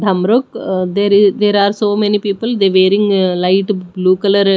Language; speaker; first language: English; non-native, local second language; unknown